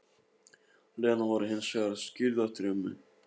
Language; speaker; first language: Icelandic; non-native, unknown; Polish